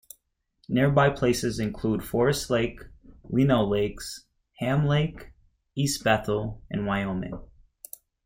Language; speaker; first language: English; native; English